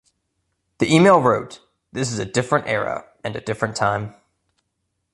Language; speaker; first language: English; native; English